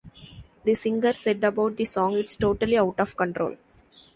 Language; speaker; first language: English; non-native, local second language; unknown